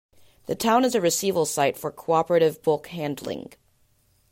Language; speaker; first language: English; native; English